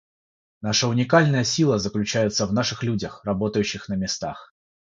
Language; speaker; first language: Russian; non-native, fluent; Georgian